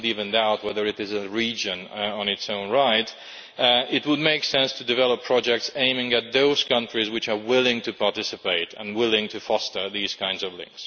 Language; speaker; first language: English; non-native, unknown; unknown